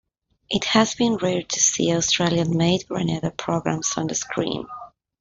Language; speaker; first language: English; non-native, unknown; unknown